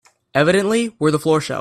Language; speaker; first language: English; native; English